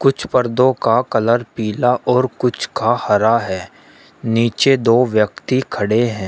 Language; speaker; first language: Hindi; native; Hindi